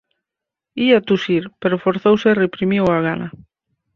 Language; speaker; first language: Galician; native; Galician